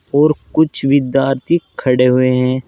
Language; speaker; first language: Hindi; native; Hindi